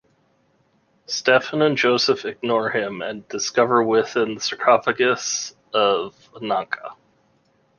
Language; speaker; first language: English; native; English